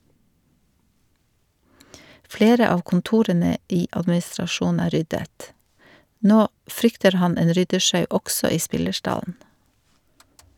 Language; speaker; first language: Norwegian; native; Norwegian